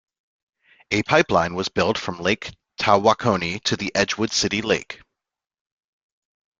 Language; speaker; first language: English; native; English